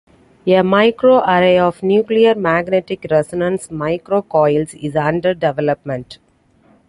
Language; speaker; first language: English; non-native, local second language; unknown